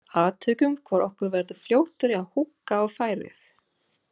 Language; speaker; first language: Icelandic; non-native, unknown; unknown